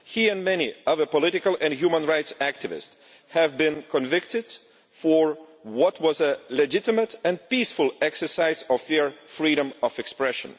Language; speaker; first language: English; non-native, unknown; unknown